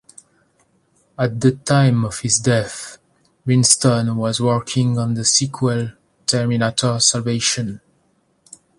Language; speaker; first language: English; non-native, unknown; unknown